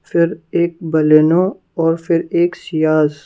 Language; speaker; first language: Hindi; non-native, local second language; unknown